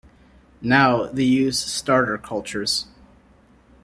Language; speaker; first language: English; native; English